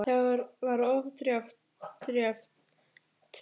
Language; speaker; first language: Icelandic; native; Icelandic